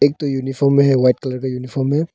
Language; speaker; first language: Hindi; non-native, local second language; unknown